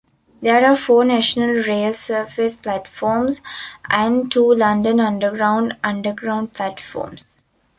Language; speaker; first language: English; non-native, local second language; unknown